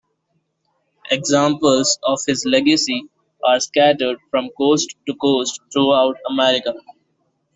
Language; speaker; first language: English; non-native, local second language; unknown